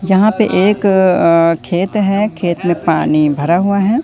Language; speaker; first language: Hindi; native; Hindi